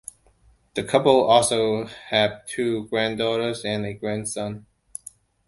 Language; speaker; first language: English; non-native, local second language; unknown